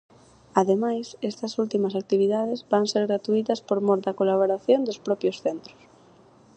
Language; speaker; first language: Galician; native; Galician